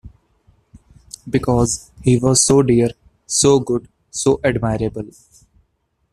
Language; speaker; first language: English; non-native, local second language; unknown